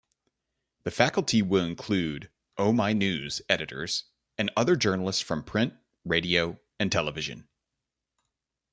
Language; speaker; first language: English; native; English